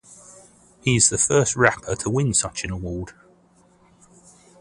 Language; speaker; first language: English; native; English